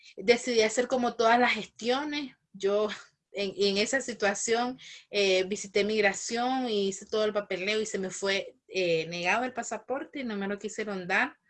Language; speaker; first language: Spanish; native; Spanish